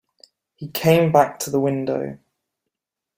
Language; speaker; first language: English; native; English